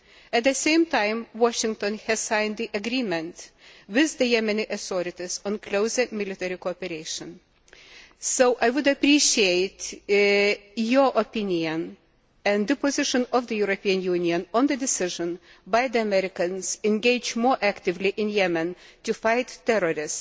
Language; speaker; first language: English; non-native, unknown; Lithuanian